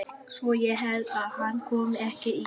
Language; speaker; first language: Icelandic; non-native, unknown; Vietnamese